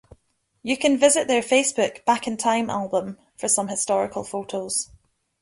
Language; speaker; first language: English; native; English